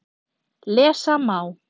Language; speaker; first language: Icelandic; native; Icelandic